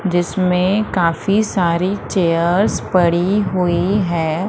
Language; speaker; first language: Hindi; native; Hindi